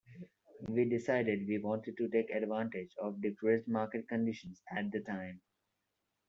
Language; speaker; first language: English; non-native, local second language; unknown